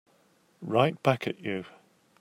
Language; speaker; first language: English; native; English